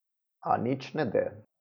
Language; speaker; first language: Slovenian; native; Slovenian